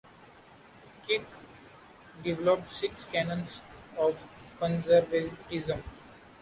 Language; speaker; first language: English; non-native, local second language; Marathi